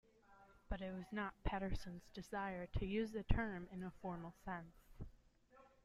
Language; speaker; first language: English; native; English